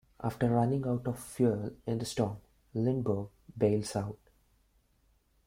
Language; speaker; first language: English; non-native, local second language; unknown